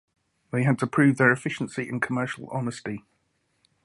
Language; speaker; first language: English; native; English